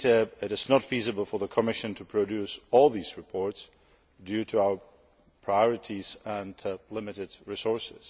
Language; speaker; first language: English; non-native, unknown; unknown